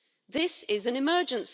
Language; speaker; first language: English; native; English